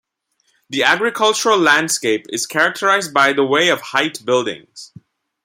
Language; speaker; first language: English; non-native, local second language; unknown